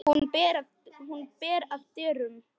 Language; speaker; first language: Icelandic; non-native, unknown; Polish